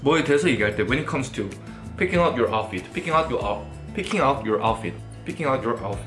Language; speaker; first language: English; non-native, learner; Korean